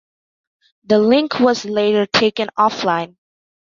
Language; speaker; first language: English; non-native, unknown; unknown